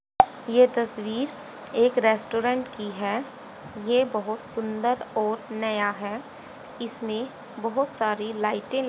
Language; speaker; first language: Hindi; native; Hindi